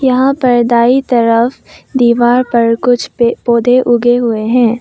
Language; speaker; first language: Hindi; non-native, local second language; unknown